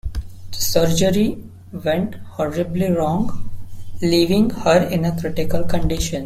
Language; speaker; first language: English; non-native, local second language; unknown